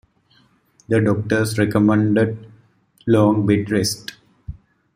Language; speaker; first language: English; native; English